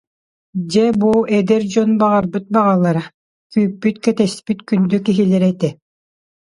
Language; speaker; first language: Yakut; non-native, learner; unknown